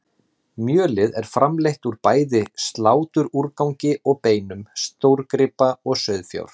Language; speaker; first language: Icelandic; native; Icelandic